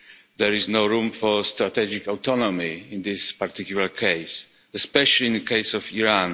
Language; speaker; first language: English; non-native, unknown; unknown